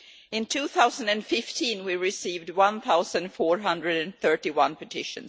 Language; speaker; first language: English; non-native, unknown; Swedish